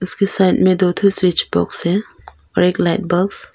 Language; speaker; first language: Hindi; non-native, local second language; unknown